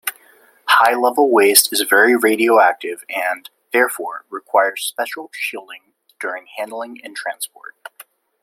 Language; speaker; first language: English; native; English